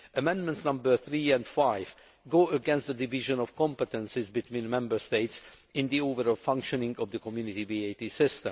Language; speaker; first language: English; non-native, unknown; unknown